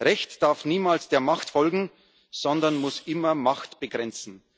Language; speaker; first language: German; native; German